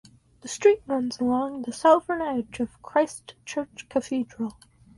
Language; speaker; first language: English; native; English